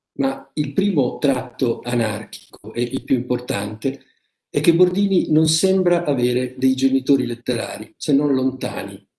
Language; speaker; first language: Italian; native; Italian